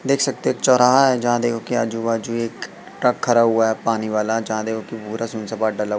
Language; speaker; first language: Hindi; native; Hindi